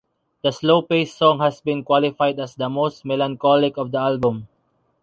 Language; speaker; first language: English; non-native, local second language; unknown